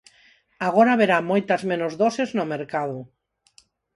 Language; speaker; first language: Galician; non-native, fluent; Spanish